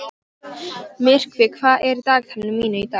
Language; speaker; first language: Icelandic; non-native, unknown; Polish